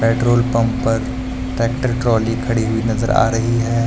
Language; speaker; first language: Hindi; native; Hindi